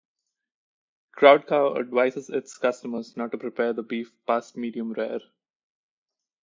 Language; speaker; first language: English; non-native, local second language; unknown